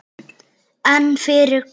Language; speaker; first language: Icelandic; native; Icelandic